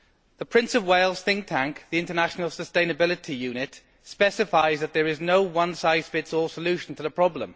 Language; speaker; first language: English; native; English